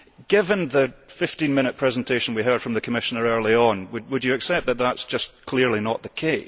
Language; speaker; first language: English; early bilingual, heritage; English